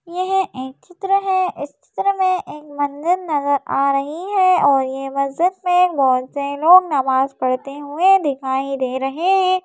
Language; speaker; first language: Hindi; native; Hindi